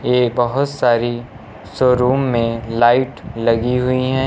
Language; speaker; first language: Hindi; native; Hindi